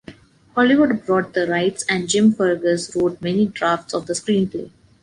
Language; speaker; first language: English; non-native, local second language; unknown